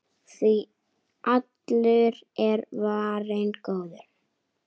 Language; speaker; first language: Icelandic; native; Icelandic